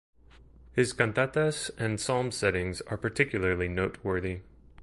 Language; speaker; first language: English; native; English